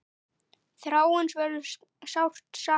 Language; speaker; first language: Icelandic; native; Icelandic